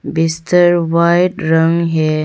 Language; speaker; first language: Hindi; early bilingual, other home language; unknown